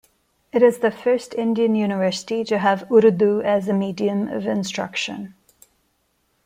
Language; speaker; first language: English; non-native, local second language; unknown